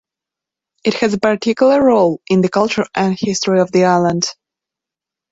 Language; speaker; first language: English; non-native, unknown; Belarusian